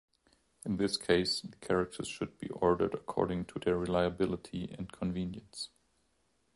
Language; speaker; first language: English; non-native, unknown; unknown